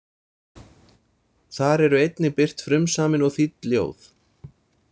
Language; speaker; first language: Icelandic; native; Icelandic